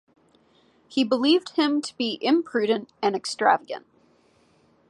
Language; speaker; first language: English; native; English